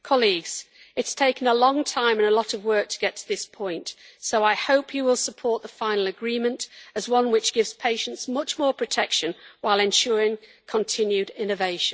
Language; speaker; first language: English; native; English